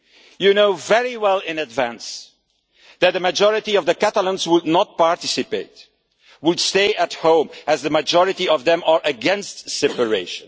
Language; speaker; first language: English; non-native, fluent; Dutch